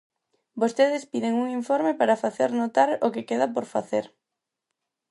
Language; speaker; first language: Galician; non-native, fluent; Spanish